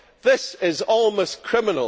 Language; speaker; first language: English; native; English